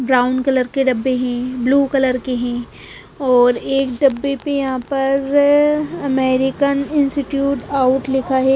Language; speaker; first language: Hindi; non-native, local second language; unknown